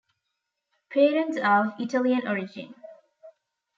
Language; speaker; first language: English; non-native, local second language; Tamil